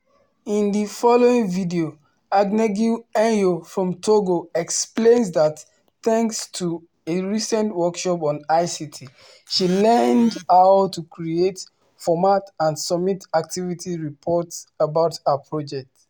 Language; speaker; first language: English; non-native, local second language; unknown